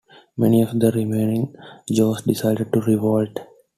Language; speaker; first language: English; non-native, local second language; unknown